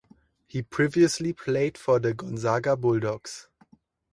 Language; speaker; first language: English; non-native, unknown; German